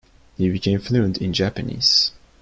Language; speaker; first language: English; non-native, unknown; Turkish